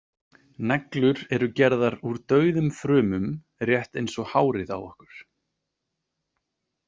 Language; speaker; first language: Icelandic; native; Icelandic